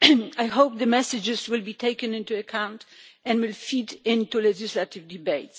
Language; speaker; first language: English; non-native, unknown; Polish